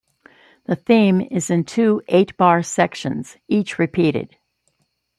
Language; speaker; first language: English; native; English